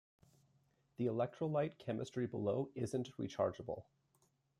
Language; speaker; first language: English; native; English